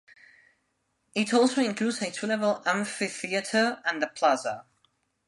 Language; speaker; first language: English; non-native, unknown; Spanish